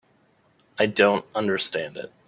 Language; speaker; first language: English; native; English